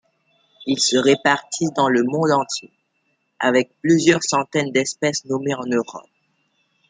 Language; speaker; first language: French; native; French